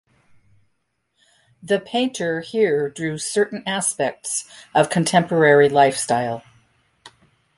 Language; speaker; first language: English; native; English